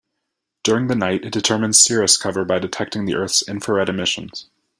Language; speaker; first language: English; native; English